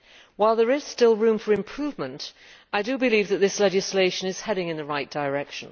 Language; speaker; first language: English; native; English